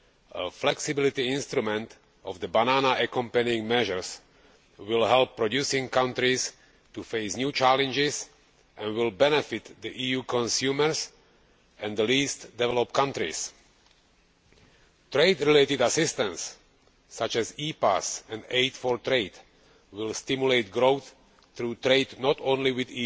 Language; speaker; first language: English; non-native, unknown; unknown